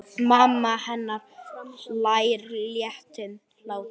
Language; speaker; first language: Icelandic; native; Icelandic